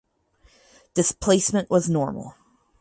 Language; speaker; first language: English; native; English